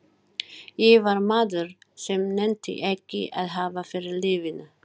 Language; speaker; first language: Icelandic; non-native, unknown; Filipino